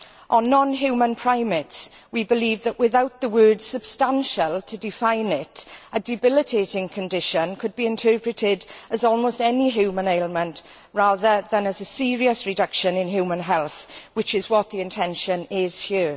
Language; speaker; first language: English; native; English